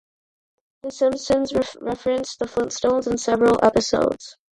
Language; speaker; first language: English; non-native, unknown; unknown